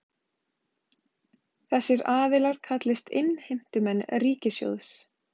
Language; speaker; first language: Icelandic; native; Icelandic